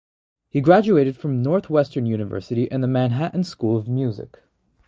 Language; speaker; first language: English; native; English